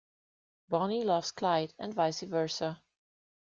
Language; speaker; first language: English; non-native, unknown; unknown